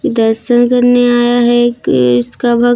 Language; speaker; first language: Hindi; native; Hindi